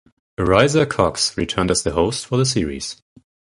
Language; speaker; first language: English; non-native, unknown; German